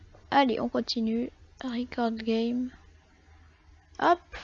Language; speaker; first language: English; non-native, learner; French